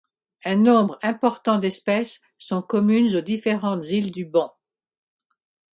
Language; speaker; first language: French; non-native, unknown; English